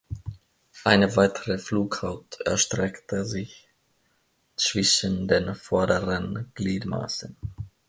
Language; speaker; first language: German; non-native, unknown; Finnish